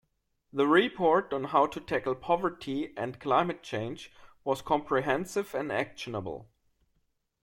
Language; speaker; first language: English; non-native, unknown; German